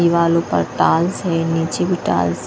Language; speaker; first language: Hindi; non-native, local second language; Punjabi